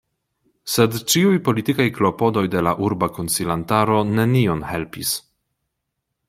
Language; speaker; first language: Esperanto; non-native, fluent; Polish